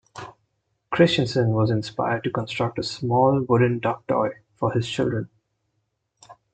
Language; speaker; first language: English; non-native, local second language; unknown